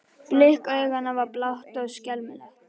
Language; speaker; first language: Icelandic; native; Icelandic